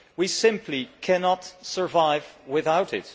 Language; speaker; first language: English; non-native, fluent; Dutch